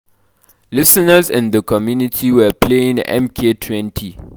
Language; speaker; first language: English; non-native, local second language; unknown